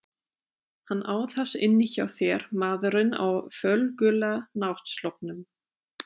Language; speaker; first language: Icelandic; non-native, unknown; German